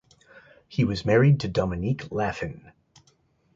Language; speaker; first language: English; native; English